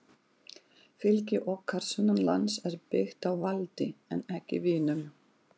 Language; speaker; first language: Icelandic; non-native, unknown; Russian